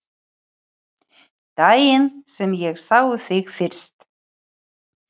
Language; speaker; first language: Icelandic; non-native, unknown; Ukrainian